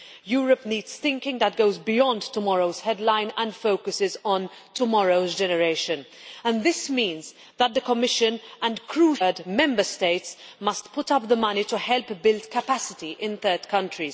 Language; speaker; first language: English; non-native, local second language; Maltese